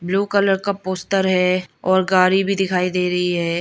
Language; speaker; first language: Hindi; non-native, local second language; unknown